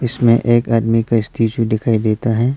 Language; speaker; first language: Hindi; non-native, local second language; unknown